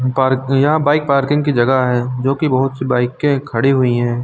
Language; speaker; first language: Hindi; native; Hindi